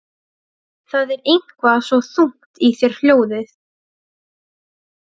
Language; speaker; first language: Icelandic; non-native, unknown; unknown